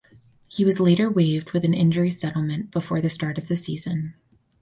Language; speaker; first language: English; native; English